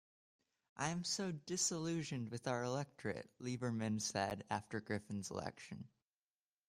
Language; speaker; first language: English; native; English